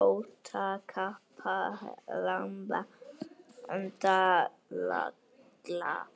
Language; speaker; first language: Icelandic; native; Icelandic